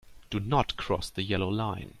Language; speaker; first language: English; non-native, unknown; German